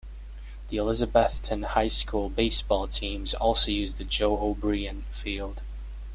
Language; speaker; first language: English; native; English